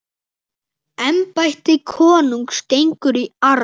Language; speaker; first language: Icelandic; native; Icelandic